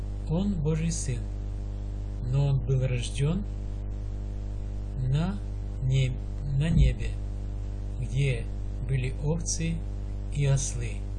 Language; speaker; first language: Russian; native; Russian